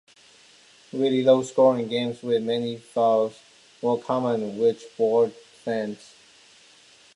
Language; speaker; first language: English; non-native, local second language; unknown